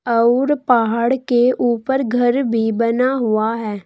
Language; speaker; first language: Hindi; native; Hindi